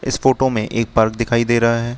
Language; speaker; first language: Hindi; native; Hindi